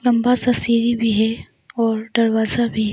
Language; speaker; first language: Hindi; non-native, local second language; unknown